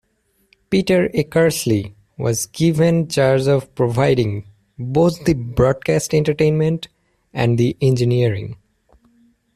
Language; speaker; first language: English; native; English